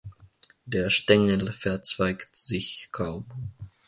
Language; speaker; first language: German; non-native, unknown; Finnish